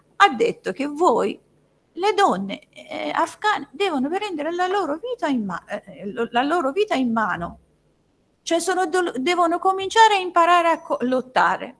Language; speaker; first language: Italian; non-native, fluent; Persian